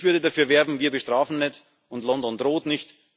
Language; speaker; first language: German; native; German